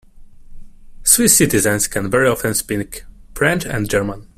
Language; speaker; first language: English; non-native, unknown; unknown